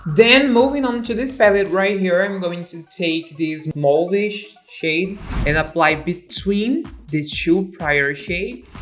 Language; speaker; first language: English; non-native, fluent; Portuguese